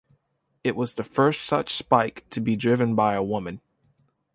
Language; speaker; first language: English; native; English